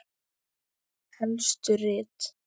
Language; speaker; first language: Icelandic; native; Icelandic